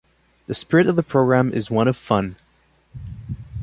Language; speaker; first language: English; non-native, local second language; French